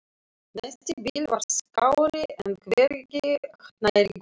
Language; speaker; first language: Icelandic; non-native, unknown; Russian